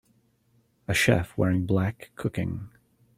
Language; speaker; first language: English; native; English